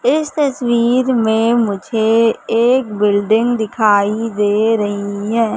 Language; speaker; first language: Hindi; native; Hindi